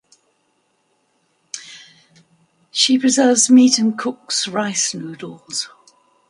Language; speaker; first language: English; native; English